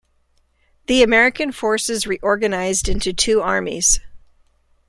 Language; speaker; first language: English; native; English